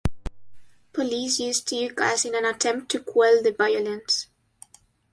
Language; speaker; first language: English; non-native, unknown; Spanish